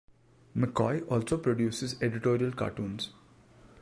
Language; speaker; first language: English; non-native, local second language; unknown